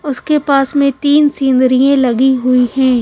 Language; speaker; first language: Hindi; native; Hindi